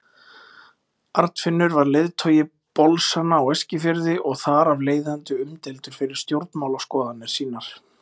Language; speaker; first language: Icelandic; native; Icelandic